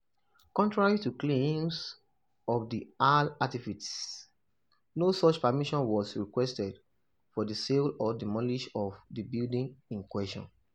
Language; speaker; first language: English; non-native, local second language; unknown